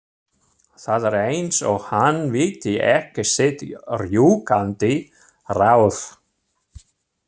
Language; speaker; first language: Icelandic; non-native, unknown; German